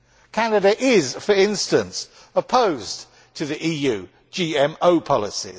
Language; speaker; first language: English; native; English